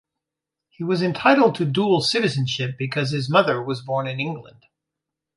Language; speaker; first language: English; native; English